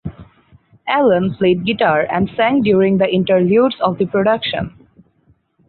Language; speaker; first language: English; non-native, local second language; Bangla